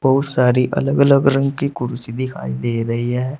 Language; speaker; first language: Hindi; native; Hindi